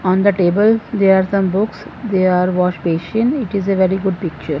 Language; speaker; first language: English; non-native, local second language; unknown